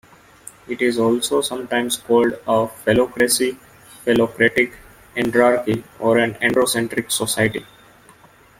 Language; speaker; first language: English; non-native, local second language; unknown